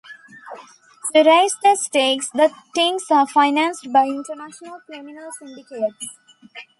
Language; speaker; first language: English; non-native, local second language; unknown